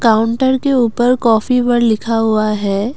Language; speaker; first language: Hindi; non-native, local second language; Assamese